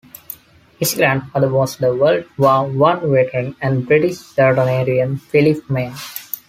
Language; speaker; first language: English; non-native, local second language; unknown